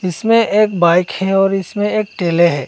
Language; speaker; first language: Hindi; non-native, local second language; Bangla